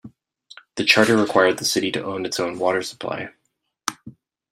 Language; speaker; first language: English; non-native, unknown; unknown